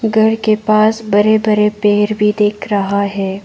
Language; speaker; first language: Hindi; non-native, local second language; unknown